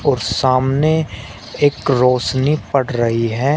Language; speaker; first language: Hindi; native; Hindi